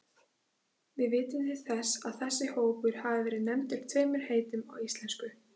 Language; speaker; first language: Icelandic; native; Icelandic